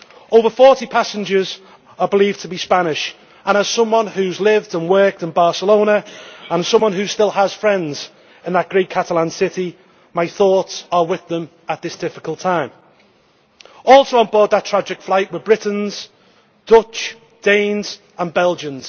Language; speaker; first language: English; native; English